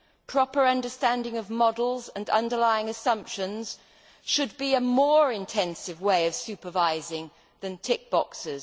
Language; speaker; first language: English; native; English